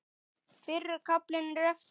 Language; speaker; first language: Icelandic; native; Icelandic